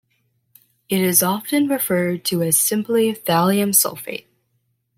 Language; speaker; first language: English; native; English